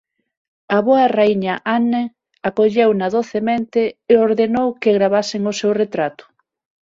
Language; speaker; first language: Galician; non-native, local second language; Spanish